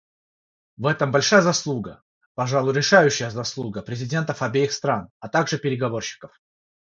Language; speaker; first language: Russian; non-native, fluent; Georgian